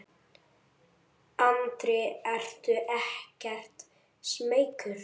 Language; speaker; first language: Icelandic; native; Icelandic